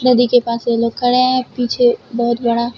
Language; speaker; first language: Hindi; native; Hindi